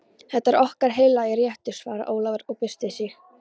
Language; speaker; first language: Icelandic; non-native, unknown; Polish